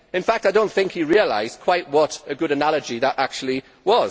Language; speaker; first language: English; native; English